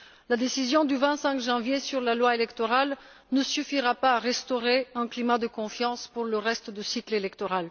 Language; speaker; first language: French; non-native, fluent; Bulgarian